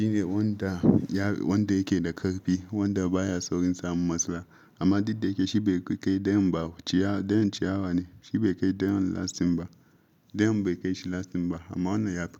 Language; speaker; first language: Hausa; non-native, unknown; Yoruba